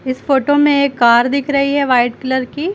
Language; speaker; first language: Hindi; native; Hindi